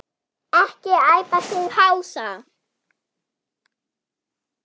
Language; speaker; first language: Icelandic; non-native, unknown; German